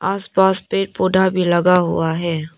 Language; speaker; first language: Hindi; non-native, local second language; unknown